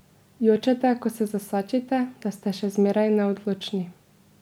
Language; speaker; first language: Slovenian; native; Slovenian